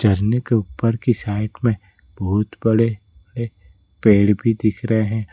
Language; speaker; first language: Hindi; non-native, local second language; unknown